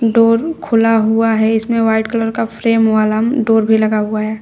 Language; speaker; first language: Hindi; native; Hindi